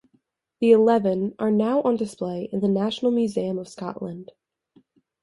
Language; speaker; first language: English; native; English